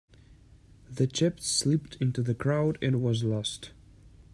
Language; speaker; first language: English; native; English